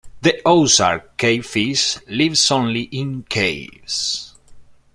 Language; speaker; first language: English; non-native, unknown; Spanish